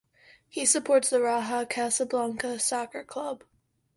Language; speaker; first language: English; native; English